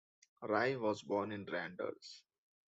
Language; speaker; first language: English; non-native, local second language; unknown